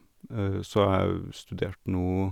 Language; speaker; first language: Norwegian; native; Norwegian